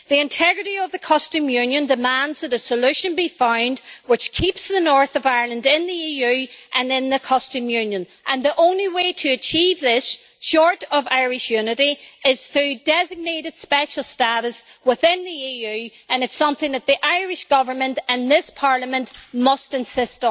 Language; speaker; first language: English; native; English